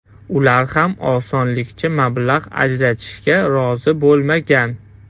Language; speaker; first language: Uzbek; non-native, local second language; Russian